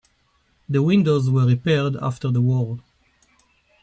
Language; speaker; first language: English; native; English